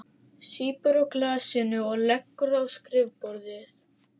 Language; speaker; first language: Icelandic; native; Icelandic